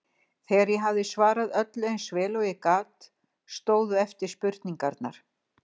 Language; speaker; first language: Icelandic; native; Icelandic